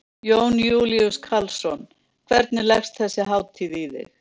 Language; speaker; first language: Icelandic; native; Icelandic